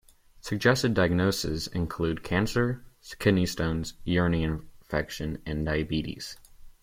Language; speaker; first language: English; native; English